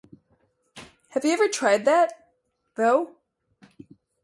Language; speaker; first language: English; native; English